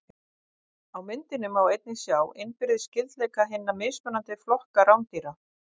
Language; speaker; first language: Icelandic; native; Icelandic